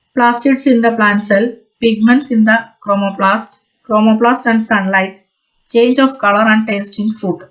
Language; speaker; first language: English; non-native, local second language; Malayalam